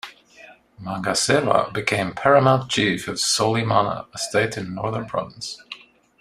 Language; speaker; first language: English; non-native, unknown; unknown